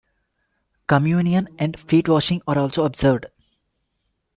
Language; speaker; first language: English; non-native, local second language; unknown